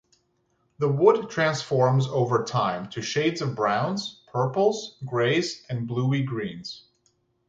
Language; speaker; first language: English; native; English